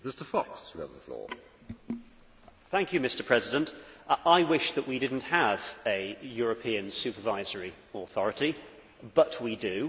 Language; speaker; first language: English; native; English